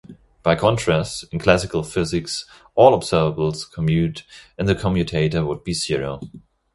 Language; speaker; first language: English; non-native, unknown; German